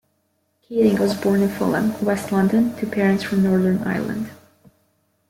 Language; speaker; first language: English; native; English